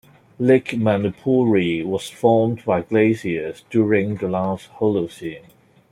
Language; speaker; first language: English; non-native, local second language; Cantonese